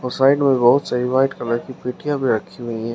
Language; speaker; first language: Hindi; native; Hindi